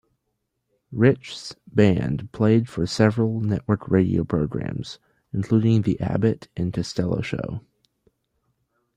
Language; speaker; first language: English; native; English